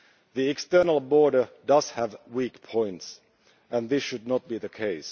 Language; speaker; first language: English; non-native, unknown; Finnish